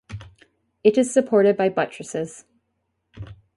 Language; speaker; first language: English; native; English